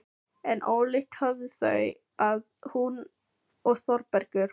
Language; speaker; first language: Icelandic; non-native, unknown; Filipino